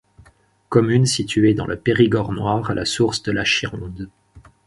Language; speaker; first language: French; native; French